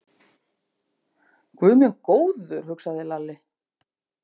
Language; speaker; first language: Icelandic; native; Icelandic